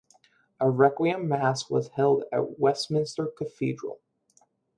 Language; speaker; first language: English; native; English